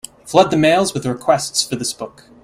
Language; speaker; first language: English; native; English